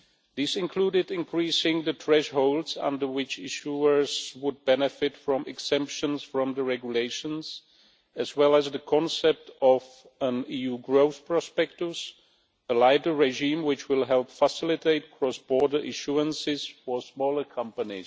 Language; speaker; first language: English; non-native, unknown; Czech